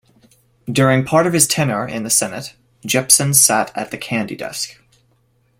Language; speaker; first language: English; native; English